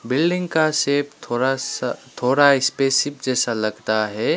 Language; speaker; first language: Hindi; non-native, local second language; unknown